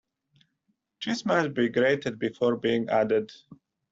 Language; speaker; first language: English; native; English